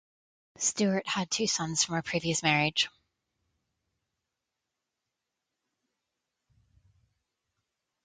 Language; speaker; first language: English; native; English